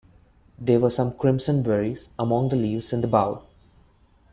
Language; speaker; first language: English; non-native, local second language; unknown